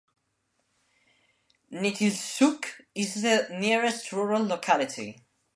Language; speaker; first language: English; non-native, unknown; Spanish